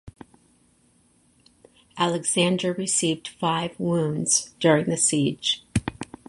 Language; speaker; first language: English; native; English